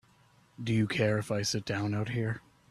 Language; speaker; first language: English; native; English